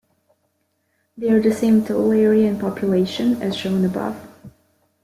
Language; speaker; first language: English; native; English